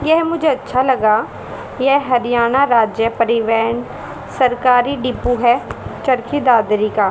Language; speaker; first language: Hindi; native; Hindi